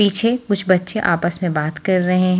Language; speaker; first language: Hindi; native; Hindi